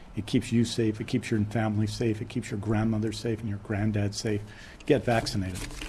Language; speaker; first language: English; native; English